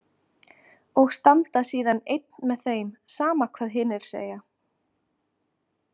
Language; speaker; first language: Icelandic; native; Icelandic